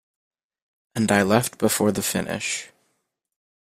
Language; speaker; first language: English; native; English